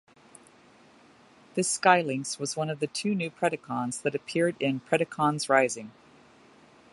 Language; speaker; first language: English; native; English